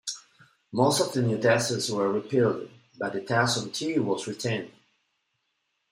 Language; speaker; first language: English; non-native, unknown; Spanish